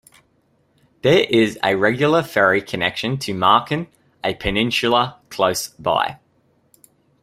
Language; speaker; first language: English; native; English